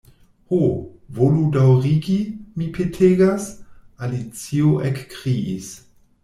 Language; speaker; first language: Esperanto; non-native, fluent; German